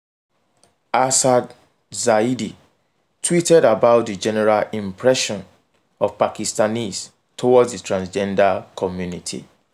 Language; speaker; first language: English; non-native, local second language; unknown